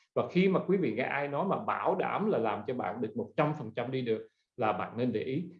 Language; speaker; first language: Vietnamese; native; Vietnamese